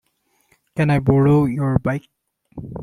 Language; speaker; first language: English; non-native, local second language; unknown